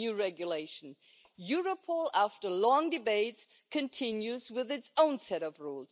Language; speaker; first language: English; non-native, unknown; German